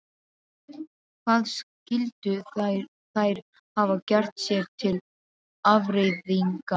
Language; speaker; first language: Icelandic; non-native, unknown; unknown